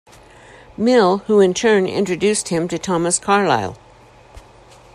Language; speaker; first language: English; native; English